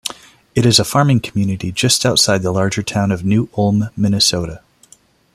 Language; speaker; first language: English; non-native, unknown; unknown